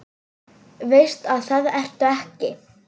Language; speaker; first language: Icelandic; non-native, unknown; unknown